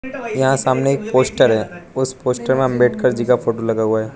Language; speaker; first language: Hindi; non-native, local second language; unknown